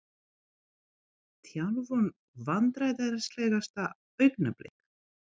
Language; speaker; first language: Icelandic; non-native, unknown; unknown